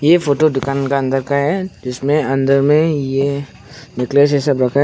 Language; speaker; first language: Hindi; non-native, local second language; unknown